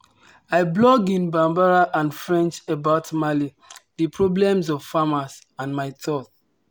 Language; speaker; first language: English; non-native, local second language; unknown